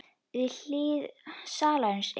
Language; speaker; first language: Icelandic; native; Icelandic